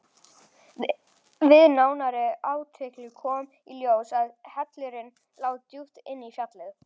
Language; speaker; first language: Icelandic; native; Icelandic